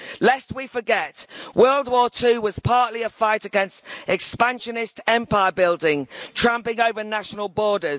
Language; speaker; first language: English; native; English